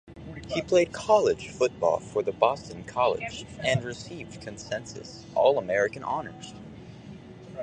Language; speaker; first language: English; native; English